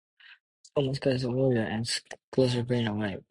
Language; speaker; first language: English; non-native, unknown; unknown